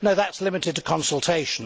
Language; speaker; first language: English; native; English